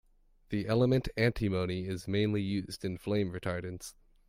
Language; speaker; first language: English; native; English